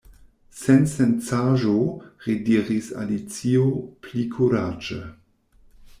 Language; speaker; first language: Esperanto; non-native, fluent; German